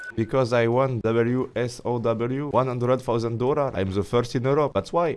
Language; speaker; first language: English; non-native, learner; French